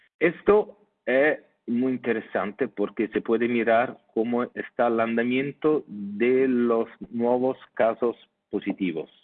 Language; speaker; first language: Spanish; non-native, fluent; Italian